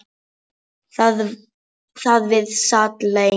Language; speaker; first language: Icelandic; non-native, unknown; Polish